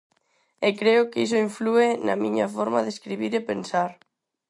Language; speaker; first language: Galician; non-native, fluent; Spanish